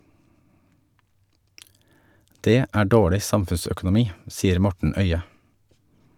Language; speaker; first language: Norwegian; native; Norwegian